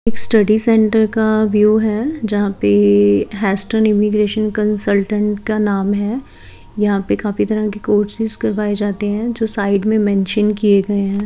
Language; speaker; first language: Hindi; native; Hindi